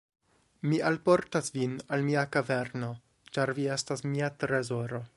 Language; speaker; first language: Esperanto; non-native, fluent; English